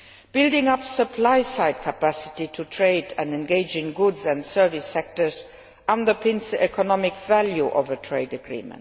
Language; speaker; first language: English; non-native, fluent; Luxembourgish